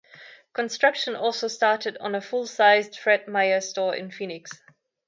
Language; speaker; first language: English; non-native, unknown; German